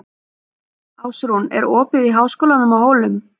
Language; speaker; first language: Icelandic; native; Icelandic